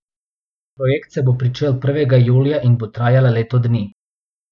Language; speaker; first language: Slovenian; non-native, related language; Bosnian